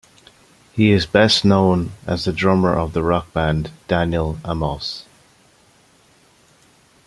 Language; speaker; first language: English; native; English